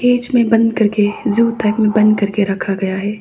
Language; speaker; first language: Hindi; non-native, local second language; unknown